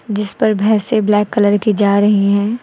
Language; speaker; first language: Hindi; native; Hindi